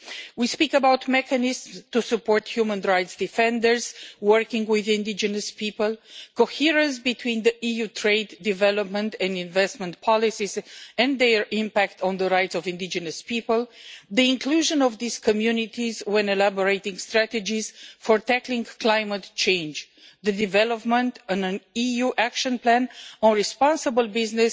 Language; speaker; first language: English; non-native, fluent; Romanian